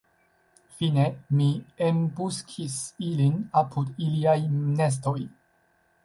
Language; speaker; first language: Esperanto; non-native, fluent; Chinese